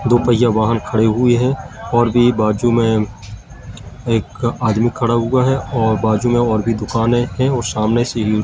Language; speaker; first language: Hindi; native; Hindi